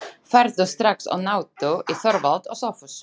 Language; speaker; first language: Icelandic; non-native, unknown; Slovak